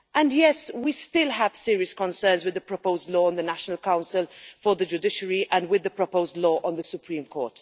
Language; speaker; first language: English; non-native, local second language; Maltese